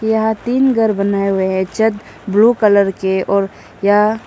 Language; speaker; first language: Hindi; non-native, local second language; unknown